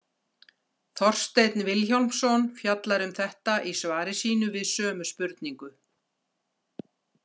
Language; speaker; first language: Icelandic; native; Icelandic